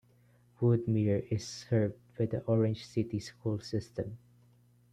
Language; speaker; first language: English; non-native, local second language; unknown